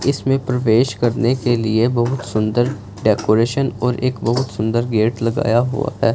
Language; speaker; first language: Hindi; non-native, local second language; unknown